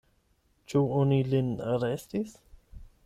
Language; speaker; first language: Esperanto; non-native, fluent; German